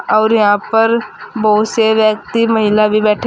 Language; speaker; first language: Hindi; native; Hindi